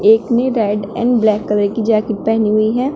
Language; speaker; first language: Hindi; native; Hindi